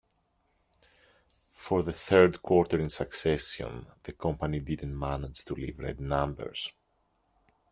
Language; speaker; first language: English; non-native, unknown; French